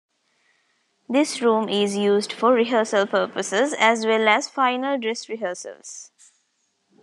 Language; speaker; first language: English; non-native, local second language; Tamil